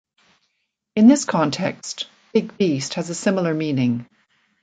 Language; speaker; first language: English; native; English